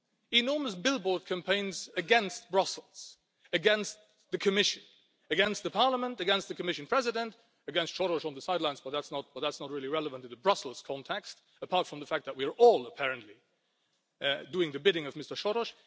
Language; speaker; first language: English; non-native, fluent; Luxembourgish